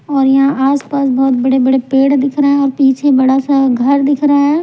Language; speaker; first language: Hindi; non-native, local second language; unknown